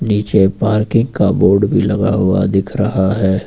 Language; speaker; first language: Hindi; native; Hindi